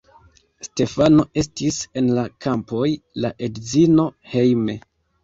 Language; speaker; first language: Esperanto; non-native, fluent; Kinyarwanda